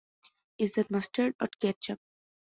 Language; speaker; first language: English; non-native, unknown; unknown